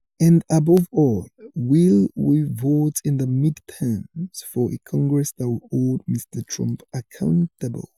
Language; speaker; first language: English; non-native, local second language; Yoruba